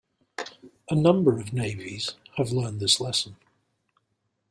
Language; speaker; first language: English; non-native, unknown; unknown